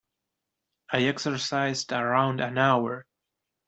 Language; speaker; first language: English; non-native, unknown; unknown